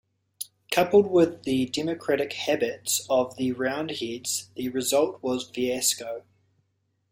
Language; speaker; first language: English; native; English